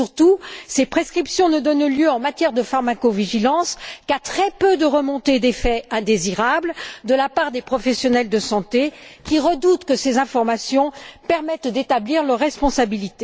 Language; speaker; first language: French; native; French